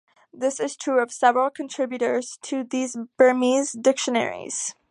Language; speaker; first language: English; native; English